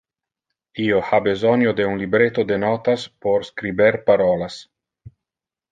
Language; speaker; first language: Interlingua; non-native, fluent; Italian